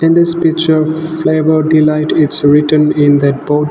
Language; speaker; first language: English; non-native, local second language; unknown